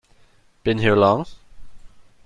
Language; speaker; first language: English; non-native, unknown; German